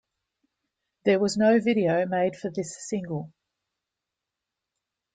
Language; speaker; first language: English; native; English